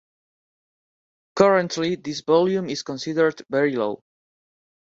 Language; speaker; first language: English; non-native, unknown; Spanish